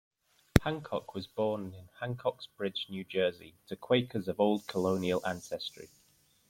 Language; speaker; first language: English; native; English